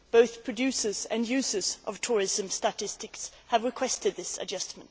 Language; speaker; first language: English; non-native, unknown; Swedish